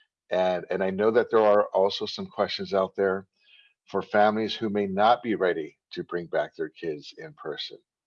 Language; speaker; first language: English; native; English